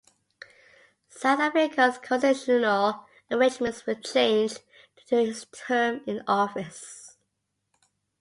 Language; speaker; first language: English; native; English